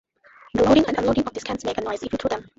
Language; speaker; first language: English; non-native, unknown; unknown